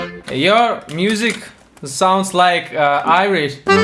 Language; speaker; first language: English; non-native, learner; Russian